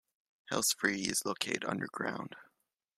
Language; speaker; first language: English; native; English